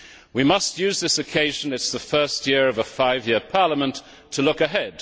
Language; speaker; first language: English; native; English